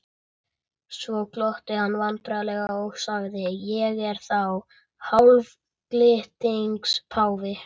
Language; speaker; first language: Icelandic; native; Icelandic